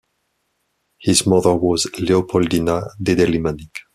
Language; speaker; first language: English; non-native, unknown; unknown